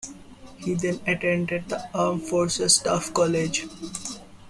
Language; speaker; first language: English; non-native, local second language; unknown